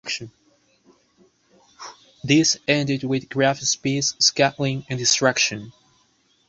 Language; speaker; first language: English; native; English